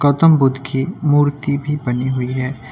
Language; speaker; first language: Hindi; native; Hindi